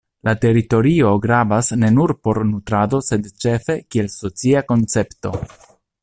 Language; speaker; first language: Esperanto; non-native, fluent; Italian